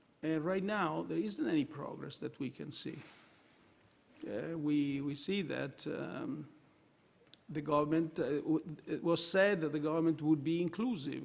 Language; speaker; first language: English; non-native, fluent; Italian